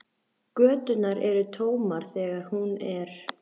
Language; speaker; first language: Icelandic; native; Icelandic